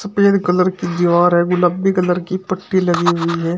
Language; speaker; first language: Hindi; native; Hindi